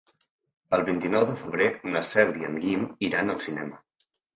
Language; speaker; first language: Catalan; native; Catalan